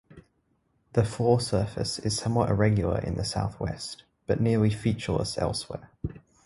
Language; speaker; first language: English; native; English